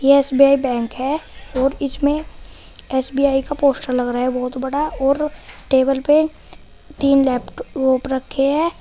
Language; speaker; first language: Hindi; native; Hindi